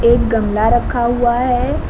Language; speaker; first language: Hindi; native; Hindi